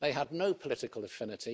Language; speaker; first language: English; native; English